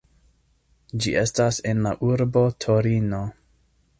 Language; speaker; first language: Esperanto; non-native, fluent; English